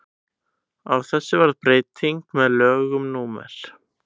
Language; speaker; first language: Icelandic; native; Icelandic